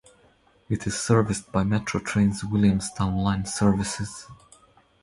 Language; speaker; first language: English; non-native, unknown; Croatian